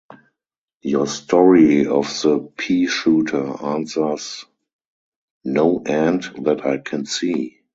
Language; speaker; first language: English; non-native, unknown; German